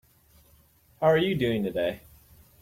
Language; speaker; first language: English; native; English